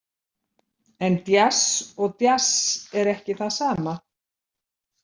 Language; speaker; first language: Icelandic; native; Icelandic